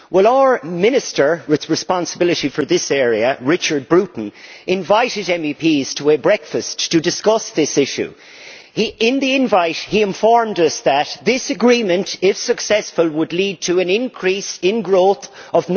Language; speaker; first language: English; native; English